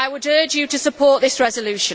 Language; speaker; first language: English; native; English